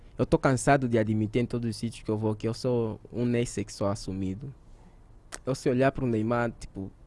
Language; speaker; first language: Portuguese; native; Portuguese